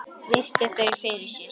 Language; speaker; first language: Icelandic; native; Icelandic